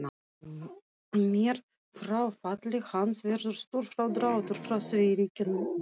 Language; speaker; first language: Icelandic; non-native, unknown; Russian